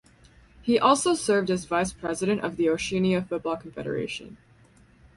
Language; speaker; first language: English; native; English